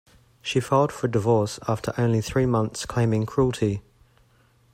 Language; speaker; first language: English; native; English